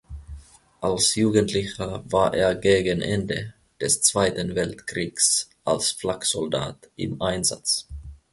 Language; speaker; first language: German; non-native, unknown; Finnish